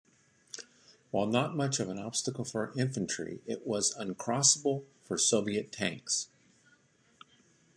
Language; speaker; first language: English; native; English